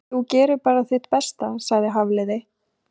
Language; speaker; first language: Icelandic; native; Icelandic